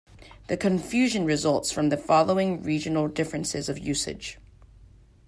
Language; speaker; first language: English; native; English